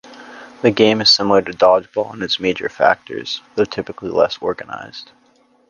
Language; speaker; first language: English; native; English